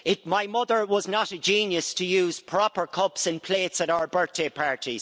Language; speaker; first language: English; native; English